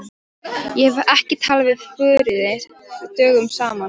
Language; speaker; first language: Icelandic; non-native, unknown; Polish